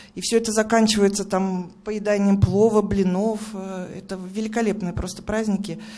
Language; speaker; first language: Russian; native; Russian